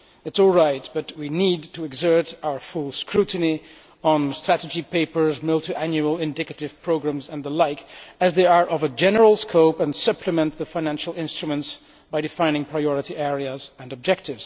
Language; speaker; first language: English; non-native, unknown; Dutch